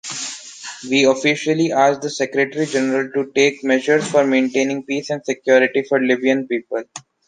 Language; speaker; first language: English; non-native, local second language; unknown